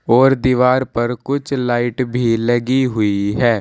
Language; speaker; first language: Hindi; native; Hindi